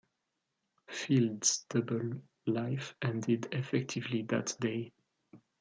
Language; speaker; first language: English; non-native, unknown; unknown